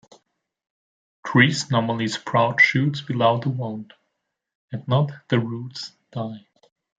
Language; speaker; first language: English; non-native, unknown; German